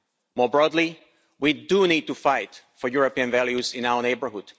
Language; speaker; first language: English; non-native, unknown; Slovak